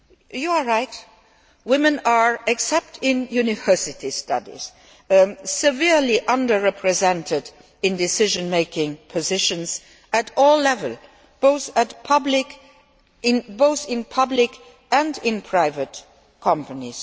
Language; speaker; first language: English; non-native, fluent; Luxembourgish